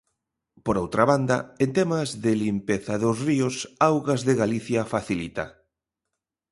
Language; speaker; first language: Galician; native; Galician